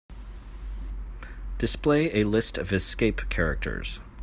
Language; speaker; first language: English; native; English